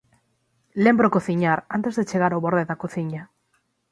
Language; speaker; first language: Galician; native; Galician